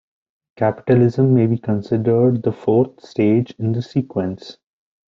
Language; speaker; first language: English; non-native, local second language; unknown